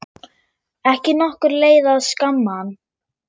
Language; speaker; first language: Icelandic; non-native, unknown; German